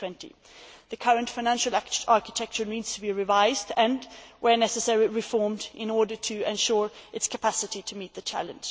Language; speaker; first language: English; non-native, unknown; Swedish